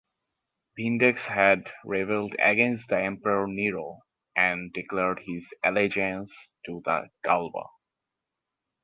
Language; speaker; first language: English; non-native, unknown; Bangla